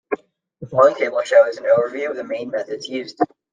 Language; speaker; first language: English; native; English